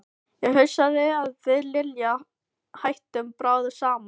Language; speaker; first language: Icelandic; non-native, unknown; Filipino